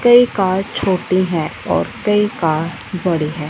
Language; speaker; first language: Hindi; non-native, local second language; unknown